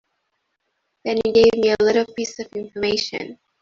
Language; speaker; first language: English; non-native, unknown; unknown